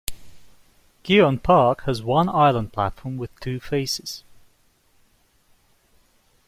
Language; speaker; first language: English; native; English